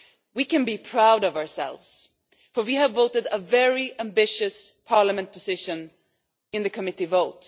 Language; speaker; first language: English; non-native, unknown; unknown